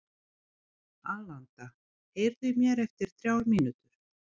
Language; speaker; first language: Icelandic; non-native, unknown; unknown